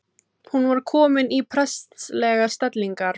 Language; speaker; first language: Icelandic; non-native, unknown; Filipino